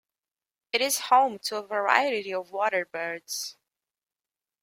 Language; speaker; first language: English; native; English